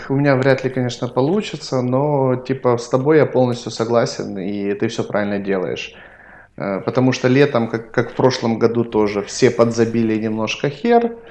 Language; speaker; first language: Russian; native; Russian